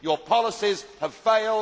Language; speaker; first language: English; native; English